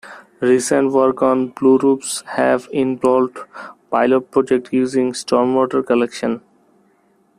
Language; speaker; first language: English; non-native, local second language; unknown